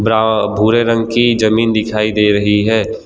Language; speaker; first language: Hindi; non-native, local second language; Gujarati